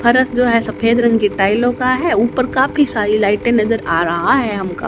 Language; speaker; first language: Hindi; native; Hindi